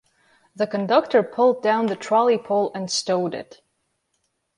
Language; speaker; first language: English; non-native, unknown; Latvian